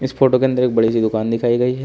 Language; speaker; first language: Hindi; native; Hindi